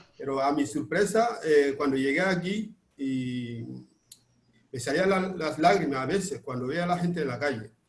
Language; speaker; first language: Spanish; non-native, fluent; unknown